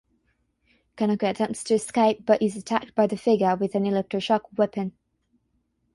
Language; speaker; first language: English; non-native, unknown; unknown